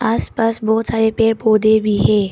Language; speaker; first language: Hindi; early bilingual, other home language; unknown